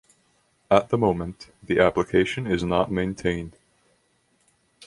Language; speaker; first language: English; non-native, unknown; Estonian